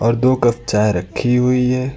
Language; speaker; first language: Hindi; native; Hindi